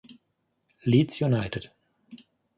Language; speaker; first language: English; non-native, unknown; German